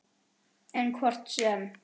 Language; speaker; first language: Icelandic; native; Icelandic